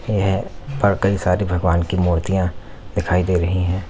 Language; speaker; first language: Hindi; native; Hindi